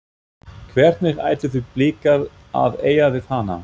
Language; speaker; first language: Icelandic; non-native, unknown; German